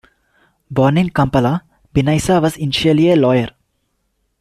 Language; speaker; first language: English; non-native, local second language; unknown